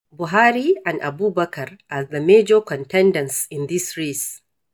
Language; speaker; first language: English; non-native, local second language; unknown